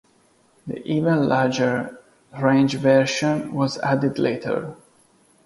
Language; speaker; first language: English; non-native, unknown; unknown